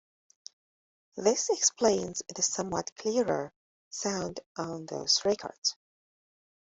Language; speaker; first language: English; native; English